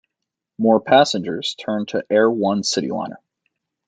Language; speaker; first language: English; native; English